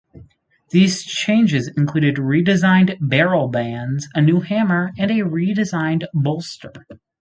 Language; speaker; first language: English; native; English